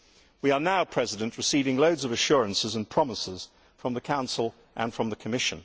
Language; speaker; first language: English; native; English